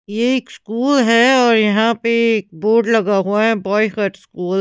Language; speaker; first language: Hindi; non-native, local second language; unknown